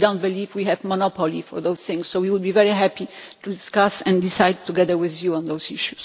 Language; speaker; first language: English; non-native, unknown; Polish